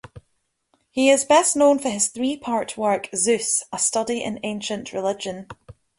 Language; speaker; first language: English; native; English